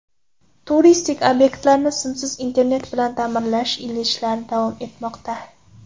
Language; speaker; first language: Uzbek; non-native, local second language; Kara-Kalpak